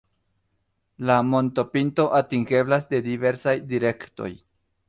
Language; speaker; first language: Esperanto; non-native, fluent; Spanish